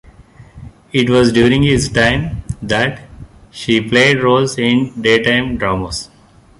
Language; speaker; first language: English; non-native, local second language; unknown